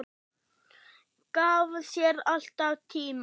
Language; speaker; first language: Icelandic; non-native, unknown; German